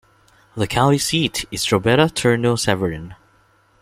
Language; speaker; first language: English; non-native, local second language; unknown